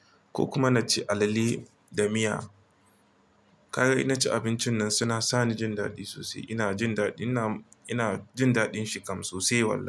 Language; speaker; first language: Hausa; non-native, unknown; Igbo